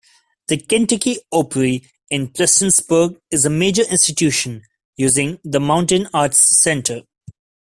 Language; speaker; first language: English; non-native, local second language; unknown